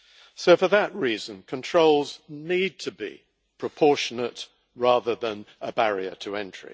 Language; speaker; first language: English; native; English